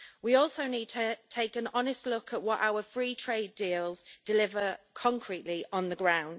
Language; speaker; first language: English; native; English